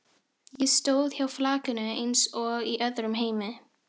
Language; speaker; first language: Icelandic; non-native, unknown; Filipino